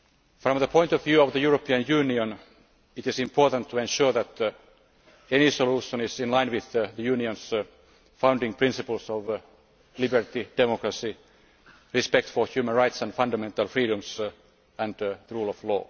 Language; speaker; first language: English; non-native, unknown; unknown